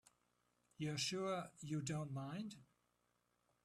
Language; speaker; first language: English; native; English